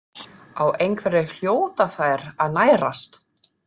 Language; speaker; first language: Icelandic; non-native, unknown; German